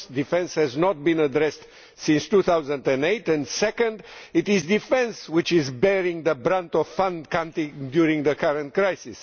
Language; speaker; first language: English; non-native, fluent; Romanian